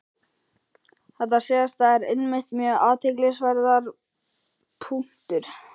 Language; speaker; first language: Icelandic; native; Icelandic